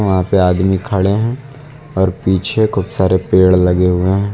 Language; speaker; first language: Hindi; native; Hindi